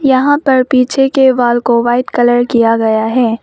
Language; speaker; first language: Hindi; non-native, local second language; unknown